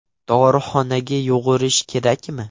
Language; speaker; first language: Uzbek; non-native, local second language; Russian